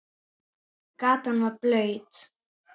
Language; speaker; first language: Icelandic; native; Icelandic